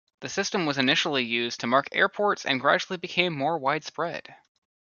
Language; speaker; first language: English; native; English